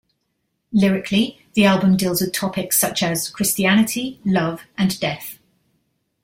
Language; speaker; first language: English; native; English